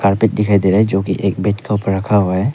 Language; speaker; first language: Hindi; non-native, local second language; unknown